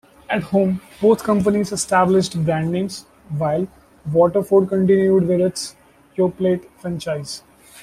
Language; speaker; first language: English; non-native, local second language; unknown